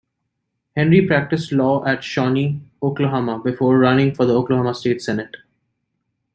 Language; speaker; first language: English; non-native, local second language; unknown